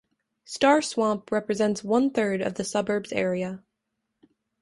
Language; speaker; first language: English; native; English